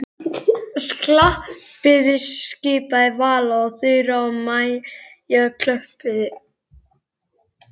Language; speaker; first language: Icelandic; native; Icelandic